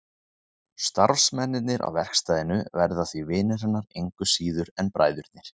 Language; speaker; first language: Icelandic; native; Icelandic